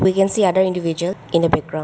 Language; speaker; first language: English; non-native, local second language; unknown